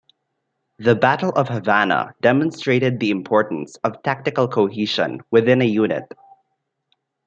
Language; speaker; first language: English; non-native, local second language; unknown